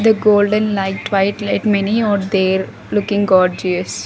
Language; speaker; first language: English; non-native, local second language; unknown